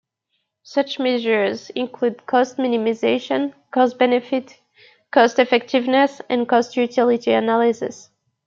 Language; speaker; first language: English; native; English